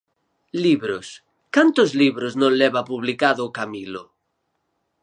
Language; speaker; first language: Galician; native; Galician